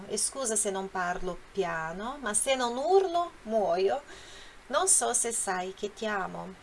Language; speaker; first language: Italian; non-native, fluent; Portuguese